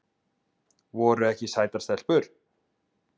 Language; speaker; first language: Icelandic; native; Icelandic